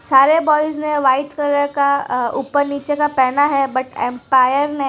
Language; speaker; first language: Hindi; non-native, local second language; Gujarati